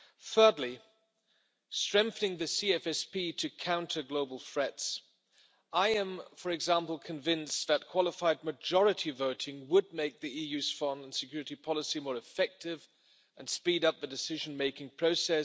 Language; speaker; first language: English; non-native, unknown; German